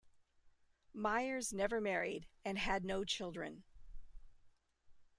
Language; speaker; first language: English; native; English